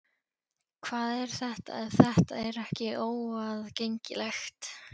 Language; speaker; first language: Icelandic; non-native, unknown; Polish